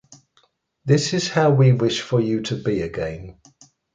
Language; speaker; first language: English; native; English